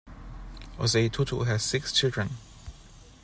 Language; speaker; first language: English; non-native, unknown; German